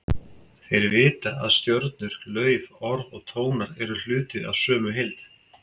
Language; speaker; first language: Icelandic; native; Icelandic